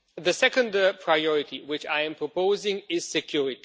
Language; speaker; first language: English; non-native, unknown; Romanian